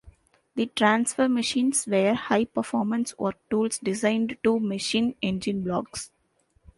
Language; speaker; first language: English; non-native, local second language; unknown